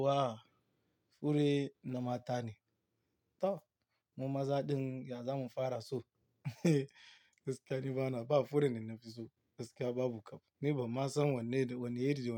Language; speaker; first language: Hausa; non-native, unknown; Yoruba